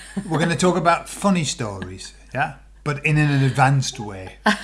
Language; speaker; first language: English; native; English